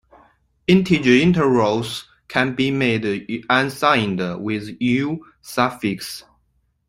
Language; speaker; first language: English; non-native, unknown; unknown